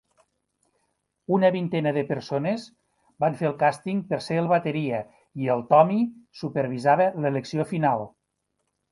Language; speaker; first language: Catalan; native; Catalan